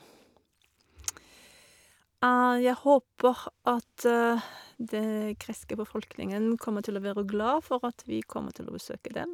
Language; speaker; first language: Norwegian; non-native, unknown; German